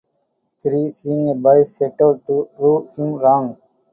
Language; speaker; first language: English; non-native, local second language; Tamil